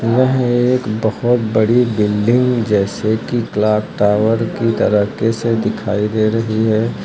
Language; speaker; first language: Hindi; native; Hindi